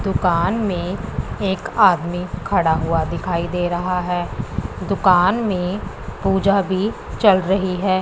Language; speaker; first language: Hindi; non-native, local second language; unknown